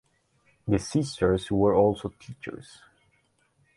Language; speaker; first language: English; non-native, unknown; Spanish